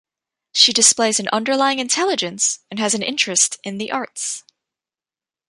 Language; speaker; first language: English; native; English